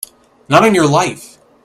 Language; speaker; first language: English; native; English